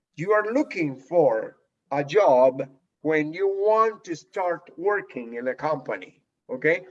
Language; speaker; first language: English; non-native, fluent; Spanish